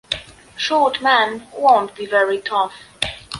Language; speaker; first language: English; non-native, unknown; Polish